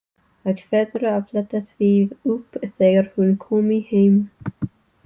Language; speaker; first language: Icelandic; non-native, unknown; English